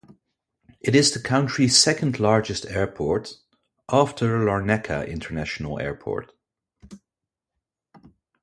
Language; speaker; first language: English; non-native, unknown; Dutch